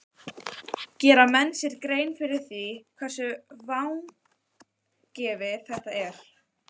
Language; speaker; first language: Icelandic; native; Icelandic